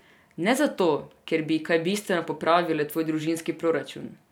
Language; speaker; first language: Slovenian; non-native, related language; Serbian